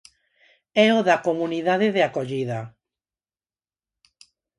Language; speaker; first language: Galician; non-native, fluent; Spanish